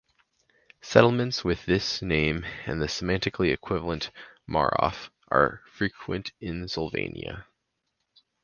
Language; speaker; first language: English; native; English